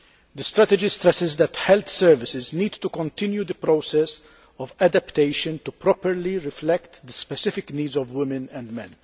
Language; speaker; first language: English; non-native, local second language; Maltese